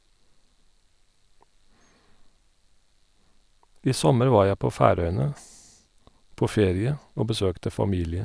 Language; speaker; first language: Norwegian; non-native, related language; Faroese